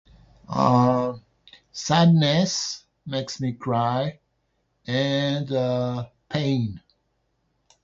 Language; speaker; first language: English; non-native, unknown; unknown